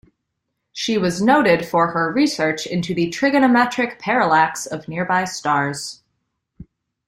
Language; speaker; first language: English; native; English